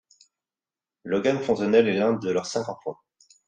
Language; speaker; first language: French; native; French